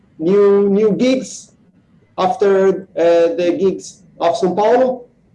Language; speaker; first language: English; non-native, learner; Portuguese